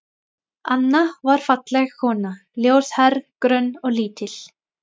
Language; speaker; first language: Icelandic; non-native, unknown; Thai